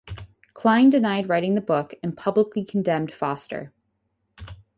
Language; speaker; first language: English; native; English